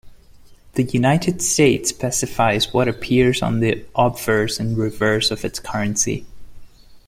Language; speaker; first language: English; non-native, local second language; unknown